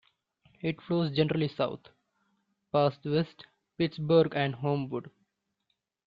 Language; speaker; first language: English; non-native, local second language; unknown